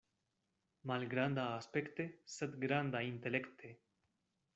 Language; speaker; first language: Esperanto; non-native, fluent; Spanish